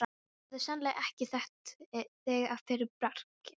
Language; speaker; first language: Icelandic; non-native, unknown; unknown